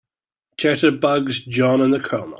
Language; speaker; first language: English; native; English